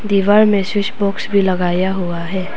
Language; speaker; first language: Hindi; non-native, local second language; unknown